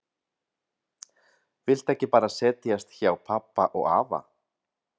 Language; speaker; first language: Icelandic; non-native, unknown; Catalan